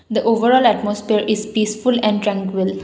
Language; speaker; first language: English; non-native, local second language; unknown